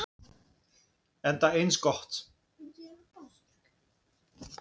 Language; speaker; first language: Icelandic; non-native, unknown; Dutch